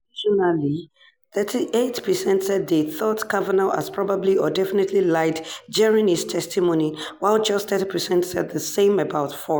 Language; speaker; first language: English; non-native, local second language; Yoruba